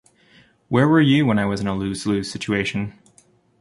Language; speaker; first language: English; native; English